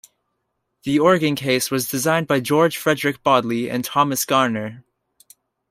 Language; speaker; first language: English; native; English